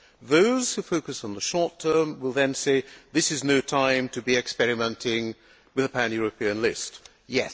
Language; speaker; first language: English; non-native, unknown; Hungarian